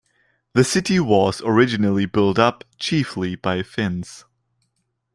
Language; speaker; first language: English; non-native, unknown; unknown